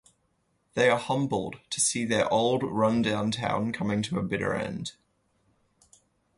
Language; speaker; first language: English; native; English